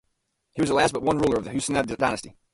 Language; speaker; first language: English; native; English